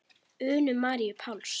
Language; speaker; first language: Icelandic; native; Icelandic